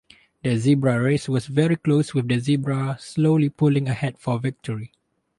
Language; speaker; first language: English; non-native, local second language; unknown